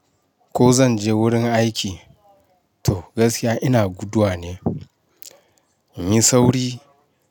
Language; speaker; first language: Hausa; non-native, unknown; Yoruba